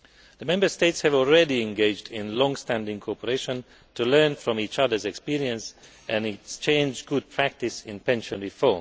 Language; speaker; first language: English; non-native, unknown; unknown